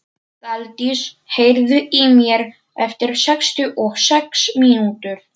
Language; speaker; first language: Icelandic; non-native, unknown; Polish